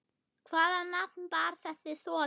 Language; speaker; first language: Icelandic; non-native, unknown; German